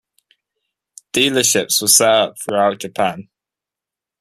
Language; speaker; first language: English; native; English